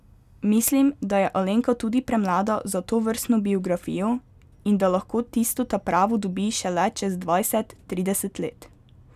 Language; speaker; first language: Slovenian; native; Slovenian